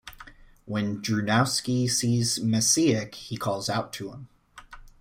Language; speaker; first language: English; native; English